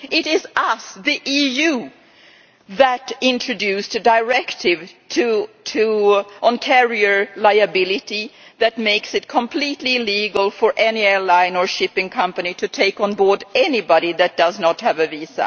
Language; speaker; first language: English; non-native, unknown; Swedish